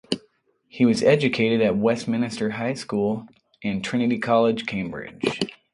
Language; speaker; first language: English; native; English